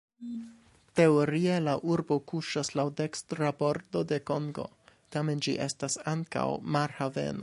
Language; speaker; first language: Esperanto; non-native, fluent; English